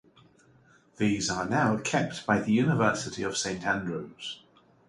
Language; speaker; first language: English; native; English